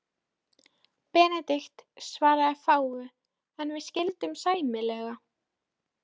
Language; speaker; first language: Icelandic; non-native, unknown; Polish